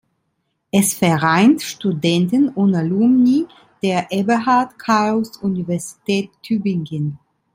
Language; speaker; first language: German; non-native, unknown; Italian